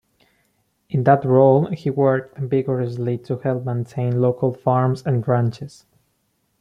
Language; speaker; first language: English; non-native, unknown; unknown